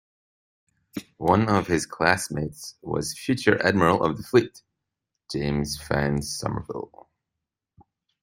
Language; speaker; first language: English; native; English